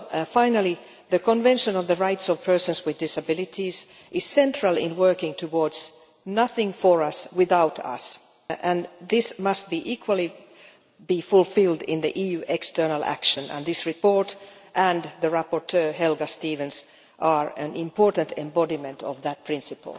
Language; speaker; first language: English; non-native, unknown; Finnish